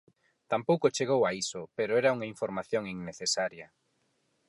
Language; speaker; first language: Galician; non-native, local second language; Spanish